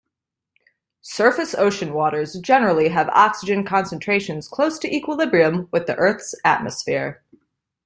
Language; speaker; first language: English; native; English